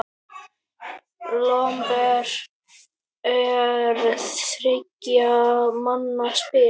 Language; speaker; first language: Icelandic; native; Icelandic